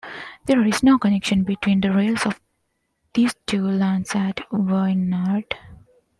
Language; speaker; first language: English; non-native, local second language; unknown